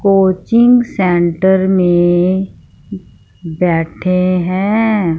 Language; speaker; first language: Hindi; non-native, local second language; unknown